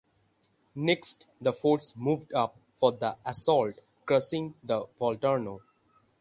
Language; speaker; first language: English; non-native, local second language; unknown